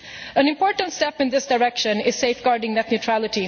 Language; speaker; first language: English; non-native, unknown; Swedish